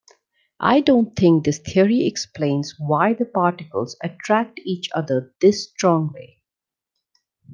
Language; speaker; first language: English; non-native, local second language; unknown